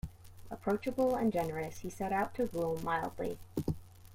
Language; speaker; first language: English; native; English